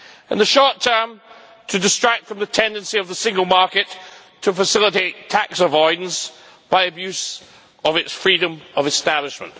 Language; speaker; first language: English; native; English